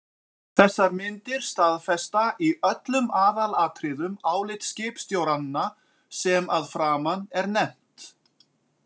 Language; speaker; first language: Icelandic; native; Icelandic